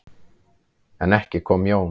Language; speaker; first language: Icelandic; native; Icelandic